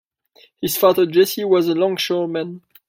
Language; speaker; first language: English; non-native, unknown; French